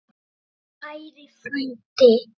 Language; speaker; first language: Icelandic; native; Icelandic